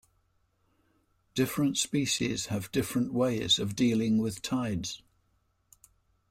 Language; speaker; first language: English; native; English